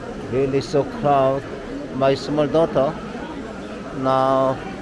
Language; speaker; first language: English; non-native, learner; Korean